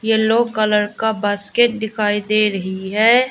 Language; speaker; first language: Hindi; non-native, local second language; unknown